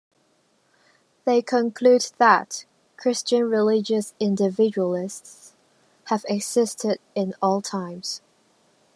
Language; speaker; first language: English; non-native, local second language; Cantonese